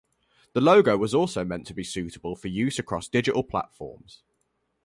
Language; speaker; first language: English; native; English